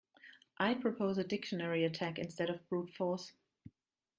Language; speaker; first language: English; non-native, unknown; German